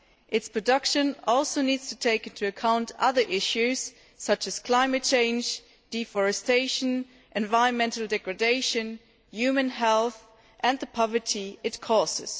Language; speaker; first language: English; non-native, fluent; German